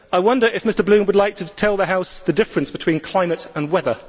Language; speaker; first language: English; native; English